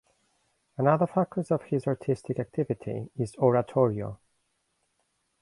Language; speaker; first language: English; non-native, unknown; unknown